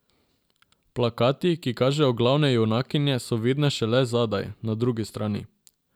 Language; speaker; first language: Slovenian; non-native, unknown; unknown